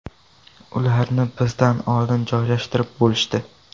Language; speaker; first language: Uzbek; non-native, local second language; Kara-Kalpak